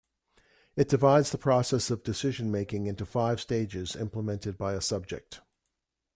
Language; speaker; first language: English; native; English